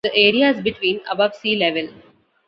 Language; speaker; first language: English; non-native, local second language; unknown